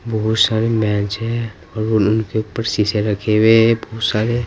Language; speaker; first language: Hindi; native; Hindi